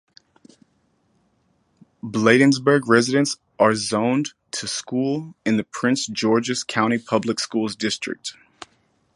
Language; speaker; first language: English; native; English